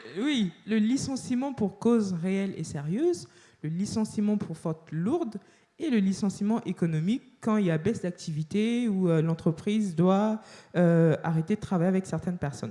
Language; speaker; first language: French; non-native, local second language; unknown